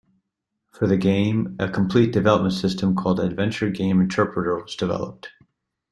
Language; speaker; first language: English; native; English